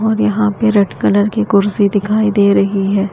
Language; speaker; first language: Hindi; native; Hindi